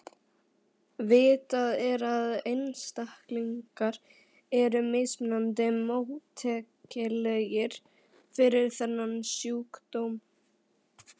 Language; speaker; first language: Icelandic; native; Icelandic